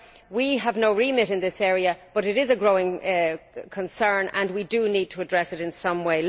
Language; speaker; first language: English; native; English